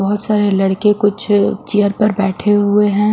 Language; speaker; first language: Hindi; native; Hindi